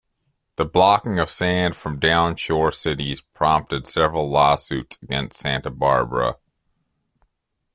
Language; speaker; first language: English; native; English